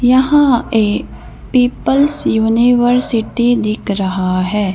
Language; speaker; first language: Hindi; native; Hindi